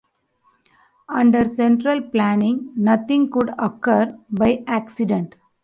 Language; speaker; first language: English; non-native, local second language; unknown